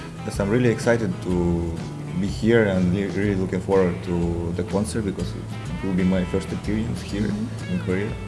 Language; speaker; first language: English; non-native, fluent; Russian